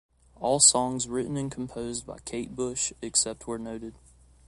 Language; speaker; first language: English; native; English